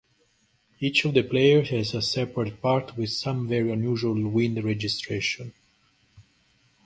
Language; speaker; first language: English; native; English